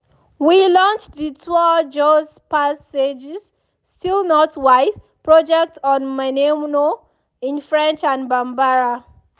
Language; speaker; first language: English; non-native, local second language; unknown